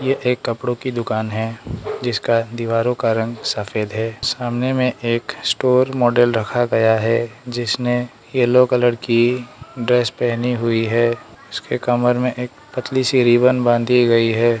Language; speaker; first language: Hindi; non-native, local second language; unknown